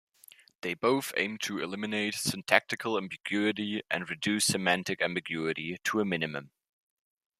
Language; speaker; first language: English; non-native, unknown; German